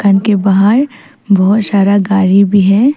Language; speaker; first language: Hindi; early bilingual, other home language; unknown